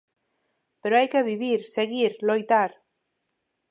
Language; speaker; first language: Galician; non-native, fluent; Spanish